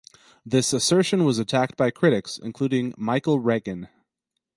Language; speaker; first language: English; native; English